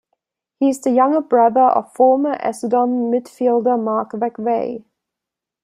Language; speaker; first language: English; non-native, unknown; German